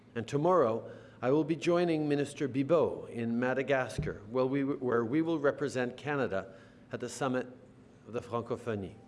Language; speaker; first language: English; native; English